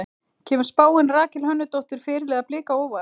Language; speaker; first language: Icelandic; native; Icelandic